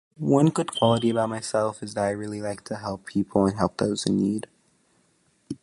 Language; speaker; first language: English; native; English